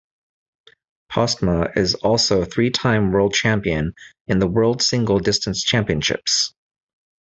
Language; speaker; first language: English; native; English